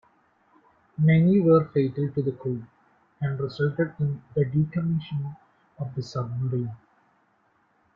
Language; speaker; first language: English; non-native, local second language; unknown